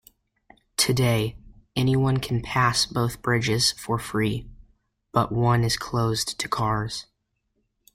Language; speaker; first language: English; native; English